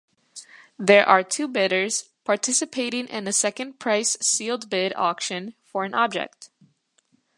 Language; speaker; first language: English; native; English